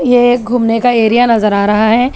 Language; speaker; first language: Hindi; non-native, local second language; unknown